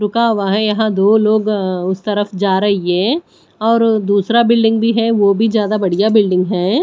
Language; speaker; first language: Hindi; non-native, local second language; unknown